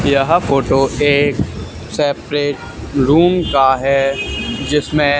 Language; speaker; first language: Hindi; native; Hindi